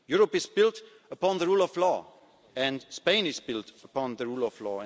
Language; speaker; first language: English; non-native, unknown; German